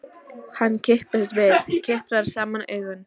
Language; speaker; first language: Icelandic; non-native, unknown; Polish